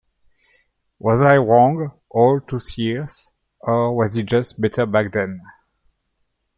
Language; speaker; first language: English; native; English